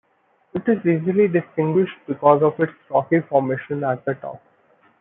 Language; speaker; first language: English; non-native, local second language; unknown